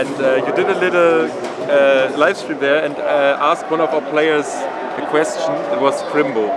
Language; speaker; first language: English; non-native, fluent; German